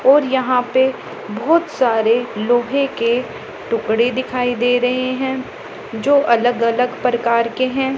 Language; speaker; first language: Hindi; non-native, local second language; Punjabi